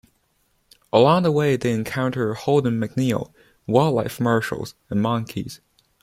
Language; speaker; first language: English; non-native, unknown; Chinese